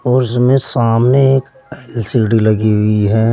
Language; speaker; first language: Hindi; native; Hindi